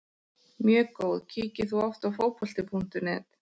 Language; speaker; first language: Icelandic; native; Icelandic